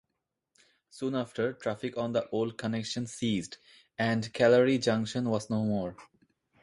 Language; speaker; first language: English; non-native, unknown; Bangla